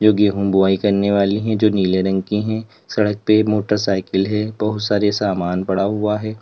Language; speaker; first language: Hindi; native; Hindi